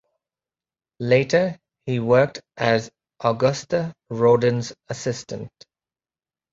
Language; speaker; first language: English; native; English